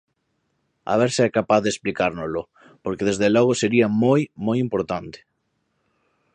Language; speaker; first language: Galician; native; Galician